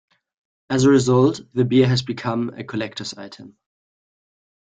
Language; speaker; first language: English; non-native, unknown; German